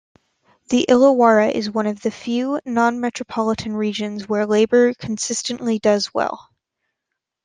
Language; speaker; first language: English; native; English